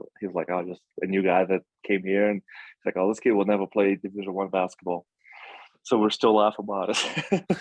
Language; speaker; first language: English; non-native, fluent; Russian